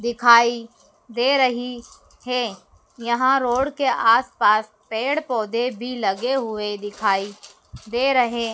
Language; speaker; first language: Hindi; native; Hindi